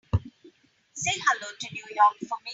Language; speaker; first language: English; non-native, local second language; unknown